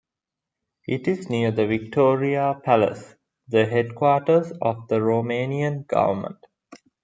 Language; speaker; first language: English; non-native, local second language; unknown